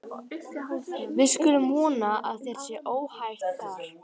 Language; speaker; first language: Icelandic; native; Icelandic